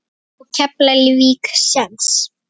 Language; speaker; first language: Icelandic; native; Icelandic